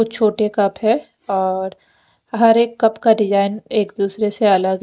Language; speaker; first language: Hindi; non-native, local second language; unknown